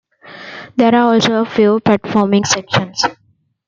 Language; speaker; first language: English; non-native, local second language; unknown